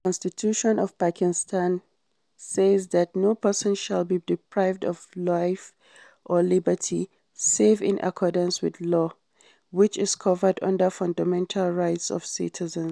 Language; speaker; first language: English; non-native, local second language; Hausa